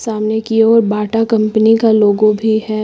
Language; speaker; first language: Hindi; native; Hindi